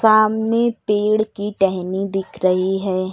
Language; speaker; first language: Hindi; native; Hindi